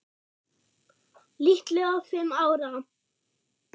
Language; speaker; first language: Icelandic; non-native, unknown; German